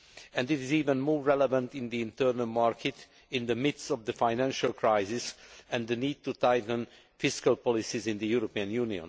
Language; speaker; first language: English; non-native, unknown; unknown